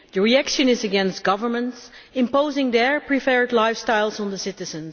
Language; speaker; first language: English; non-native, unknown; Dutch